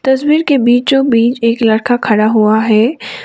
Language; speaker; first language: Hindi; non-native, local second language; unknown